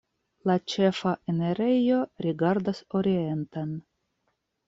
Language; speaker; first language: Esperanto; non-native, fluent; Russian